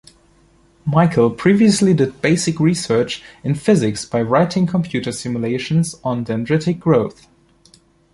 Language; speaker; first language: English; non-native, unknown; German